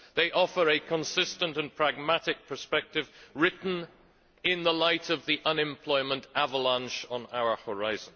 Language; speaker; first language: English; native; English